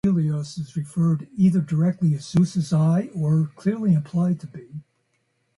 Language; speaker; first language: English; native; English